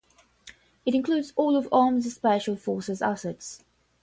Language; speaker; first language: English; non-native, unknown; Portuguese